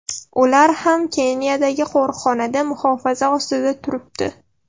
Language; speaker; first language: Uzbek; non-native, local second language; Russian